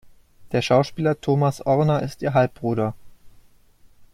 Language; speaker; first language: German; native; German